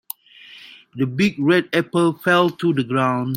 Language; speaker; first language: English; non-native, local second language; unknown